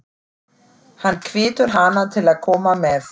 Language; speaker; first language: Icelandic; non-native, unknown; German